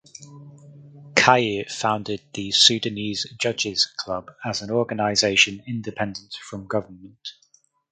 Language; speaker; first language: English; native; English